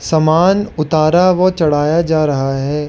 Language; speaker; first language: Hindi; non-native, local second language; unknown